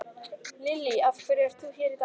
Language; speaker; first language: Icelandic; native; Icelandic